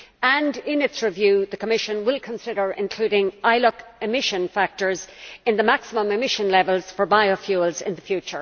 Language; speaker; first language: English; native; English